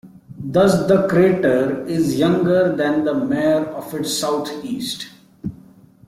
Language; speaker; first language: English; non-native, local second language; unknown